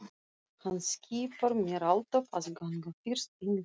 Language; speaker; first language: Icelandic; non-native, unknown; Russian